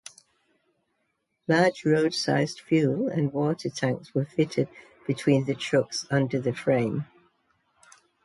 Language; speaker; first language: English; native; English